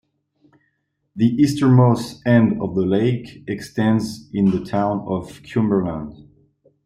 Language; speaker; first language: English; non-native, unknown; French